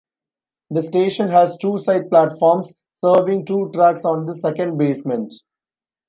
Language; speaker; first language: English; non-native, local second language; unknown